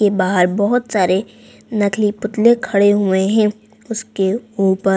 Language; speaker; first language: Hindi; native; Hindi